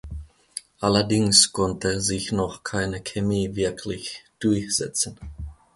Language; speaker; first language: German; non-native, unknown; Finnish